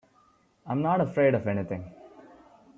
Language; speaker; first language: English; non-native, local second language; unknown